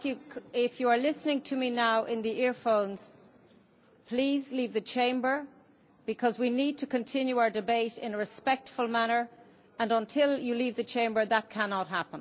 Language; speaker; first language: English; native; English